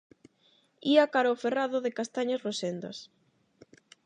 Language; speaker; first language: Galician; non-native, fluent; Spanish